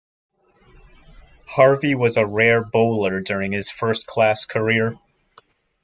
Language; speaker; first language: English; native; English